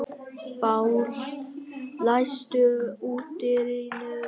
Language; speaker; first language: Icelandic; non-native, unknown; Vietnamese